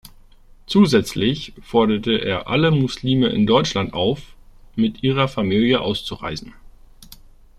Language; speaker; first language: German; native; German